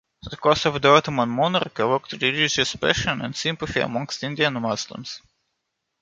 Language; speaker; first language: English; non-native, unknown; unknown